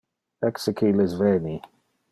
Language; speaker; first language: Interlingua; non-native, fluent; Dutch